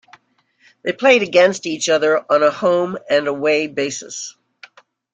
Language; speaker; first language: English; native; English